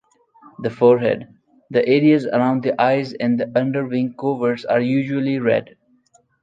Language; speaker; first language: English; non-native, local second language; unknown